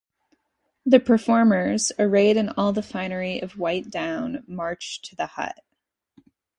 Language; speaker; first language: English; native; English